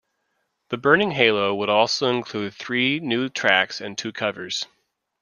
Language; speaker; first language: English; native; English